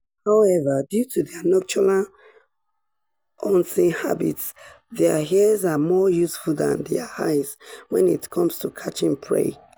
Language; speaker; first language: English; non-native, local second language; Yoruba